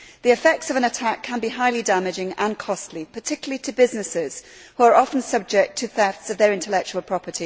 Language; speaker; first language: English; native; English